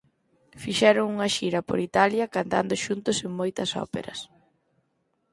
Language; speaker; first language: Galician; native; Galician